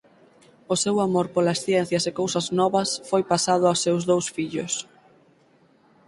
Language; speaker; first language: Galician; native; Galician